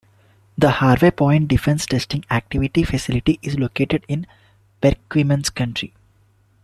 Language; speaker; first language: English; non-native, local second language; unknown